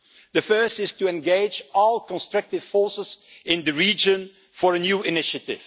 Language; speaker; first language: English; non-native, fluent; Dutch